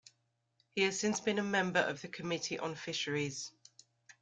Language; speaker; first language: English; native; English